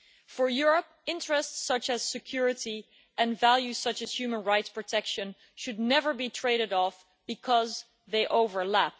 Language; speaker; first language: English; non-native, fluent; Dutch